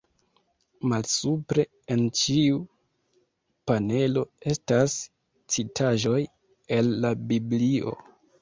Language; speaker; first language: Esperanto; non-native, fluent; Kinyarwanda